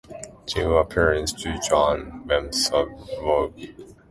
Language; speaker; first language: English; non-native, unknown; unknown